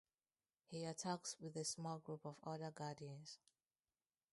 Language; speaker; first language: English; non-native, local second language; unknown